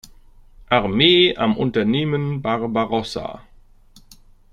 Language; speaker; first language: German; native; German